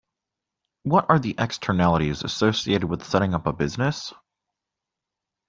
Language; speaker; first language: English; native; English